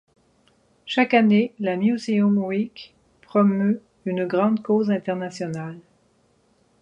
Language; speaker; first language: French; native; French